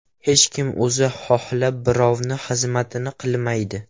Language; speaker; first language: Uzbek; non-native, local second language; Russian